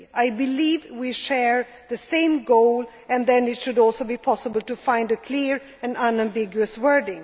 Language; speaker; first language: English; non-native, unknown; Swedish